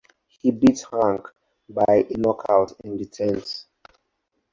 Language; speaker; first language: English; non-native, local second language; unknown